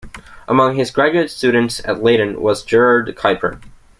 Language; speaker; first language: English; native; English